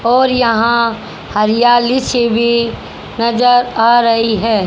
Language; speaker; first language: Hindi; native; Hindi